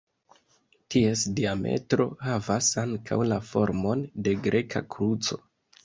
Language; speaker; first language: Esperanto; non-native, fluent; Kinyarwanda